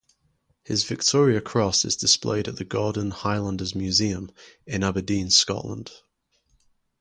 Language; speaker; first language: English; native; English